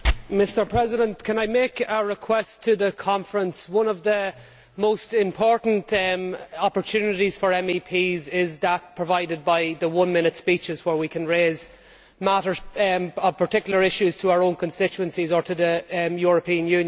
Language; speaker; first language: English; native; English